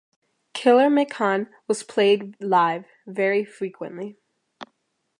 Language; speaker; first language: English; native; English